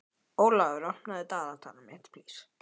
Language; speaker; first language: Icelandic; native; Icelandic